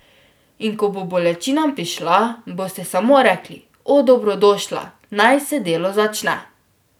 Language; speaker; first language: Slovenian; native; Slovenian